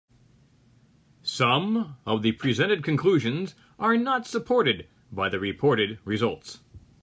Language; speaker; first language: English; native; English